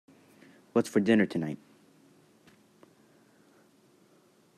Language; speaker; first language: English; native; English